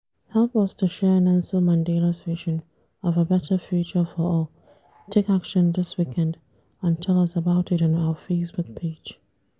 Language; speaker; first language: English; non-native, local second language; Hausa